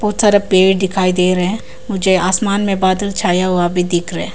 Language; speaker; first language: Hindi; non-native, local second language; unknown